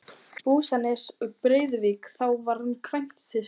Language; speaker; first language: Icelandic; native; Icelandic